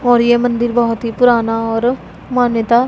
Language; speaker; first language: Hindi; non-native, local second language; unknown